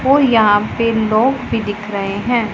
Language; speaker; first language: Hindi; non-native, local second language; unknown